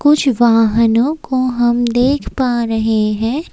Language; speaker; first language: Hindi; non-native, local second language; Assamese